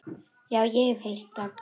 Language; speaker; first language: Icelandic; non-native, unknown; Russian